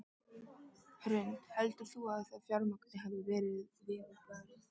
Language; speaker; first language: Icelandic; native; Icelandic